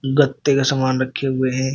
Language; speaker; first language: Hindi; native; Hindi